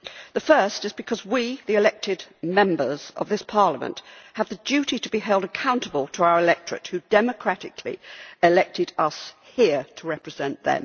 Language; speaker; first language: English; native; English